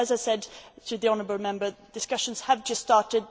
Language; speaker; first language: English; non-native, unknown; Swedish